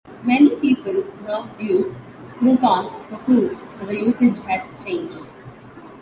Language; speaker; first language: English; non-native, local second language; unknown